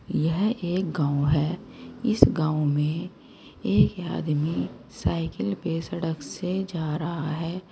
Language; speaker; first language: Hindi; native; Hindi